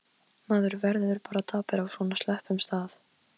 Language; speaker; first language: Icelandic; non-native, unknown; Polish